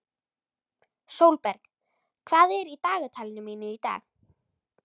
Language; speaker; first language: Icelandic; native; Icelandic